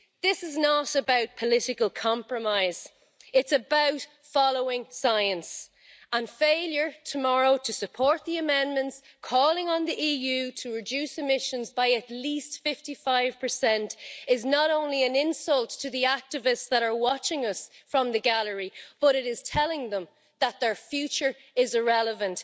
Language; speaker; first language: English; native; English